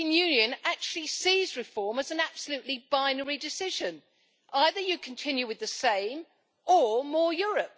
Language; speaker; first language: English; native; English